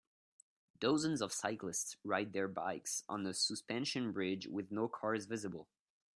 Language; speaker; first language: English; non-native, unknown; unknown